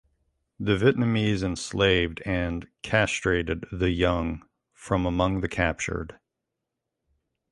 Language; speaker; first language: English; native; English